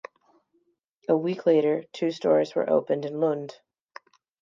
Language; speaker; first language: English; native; English